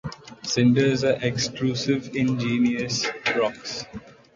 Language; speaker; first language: English; non-native, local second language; Marathi